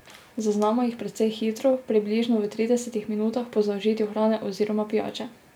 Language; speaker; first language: Slovenian; native; Slovenian